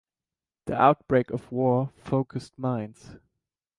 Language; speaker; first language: English; non-native, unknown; German